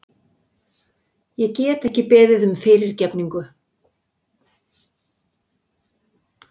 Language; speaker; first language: Icelandic; native; Icelandic